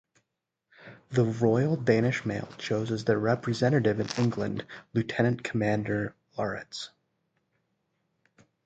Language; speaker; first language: English; native; English